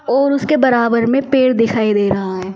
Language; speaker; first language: Hindi; native; Hindi